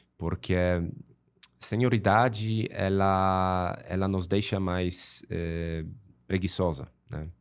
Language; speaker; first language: Portuguese; non-native, fluent; Polish